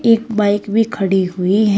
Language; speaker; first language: Hindi; native; Hindi